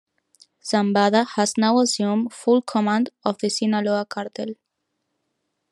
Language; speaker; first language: English; non-native, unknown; Spanish